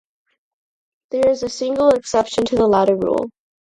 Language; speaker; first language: English; non-native, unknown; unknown